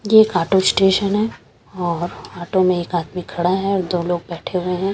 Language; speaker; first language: Hindi; non-native, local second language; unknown